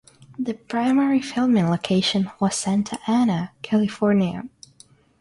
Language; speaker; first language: English; non-native, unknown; Russian